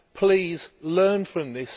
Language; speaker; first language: English; native; English